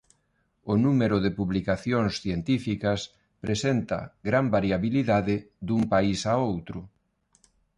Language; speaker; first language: Galician; non-native, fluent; Spanish